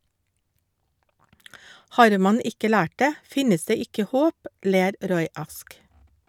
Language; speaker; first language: Norwegian; non-native, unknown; English